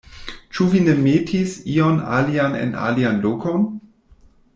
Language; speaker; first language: Esperanto; non-native, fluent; German